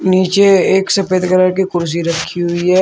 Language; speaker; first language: Hindi; native; Hindi